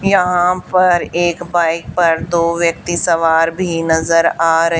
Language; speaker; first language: Hindi; native; Hindi